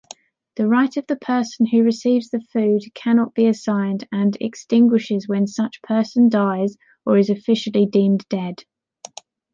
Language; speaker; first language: English; native; English